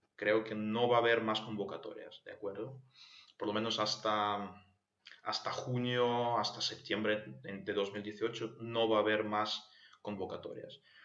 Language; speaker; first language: Spanish; non-native, fluent; Ukrainian